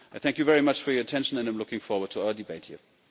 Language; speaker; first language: English; non-native, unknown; German